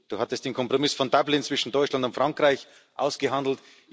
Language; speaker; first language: German; native; German